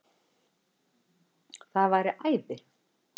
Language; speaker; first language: Icelandic; native; Icelandic